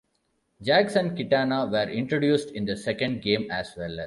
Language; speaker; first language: English; non-native, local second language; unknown